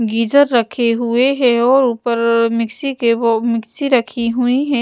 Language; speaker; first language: Hindi; non-native, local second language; Punjabi